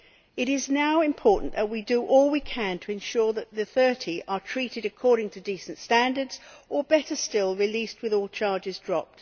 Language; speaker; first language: English; native; English